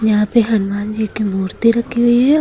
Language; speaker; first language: Hindi; native; Hindi